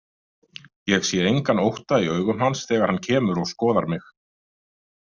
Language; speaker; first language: Icelandic; native; Icelandic